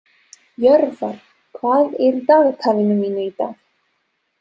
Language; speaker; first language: Icelandic; non-native, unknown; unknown